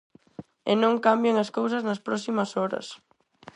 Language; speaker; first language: Galician; non-native, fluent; Spanish